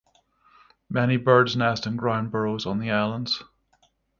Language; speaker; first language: English; native; English